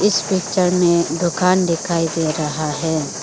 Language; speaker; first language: Hindi; non-native, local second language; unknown